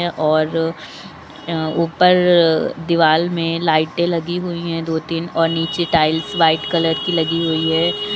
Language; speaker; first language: Hindi; native; Hindi